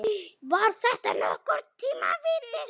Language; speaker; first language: Icelandic; native; Icelandic